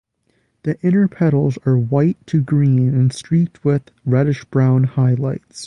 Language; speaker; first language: English; native; English